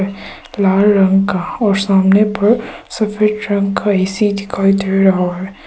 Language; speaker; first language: Hindi; early bilingual, other home language; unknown